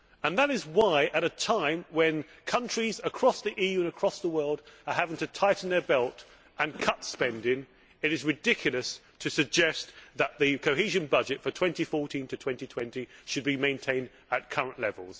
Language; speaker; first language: English; native; English